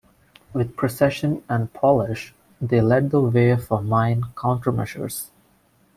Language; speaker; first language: English; non-native, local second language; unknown